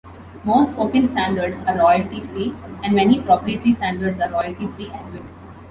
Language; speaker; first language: English; non-native, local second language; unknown